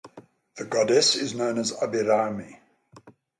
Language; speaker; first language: English; native; English